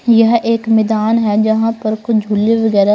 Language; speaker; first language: Hindi; native; Hindi